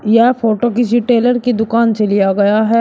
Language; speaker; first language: Hindi; native; Hindi